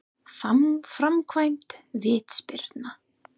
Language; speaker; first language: Icelandic; non-native, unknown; English